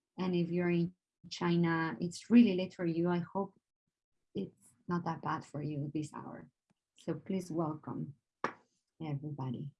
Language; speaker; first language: English; non-native, fluent; Spanish